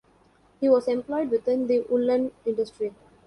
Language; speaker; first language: English; non-native, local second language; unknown